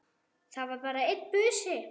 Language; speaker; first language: Icelandic; non-native, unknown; German